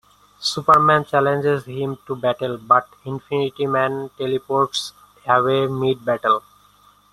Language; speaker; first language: English; non-native, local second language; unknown